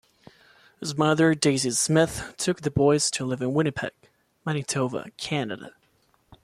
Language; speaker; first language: English; non-native, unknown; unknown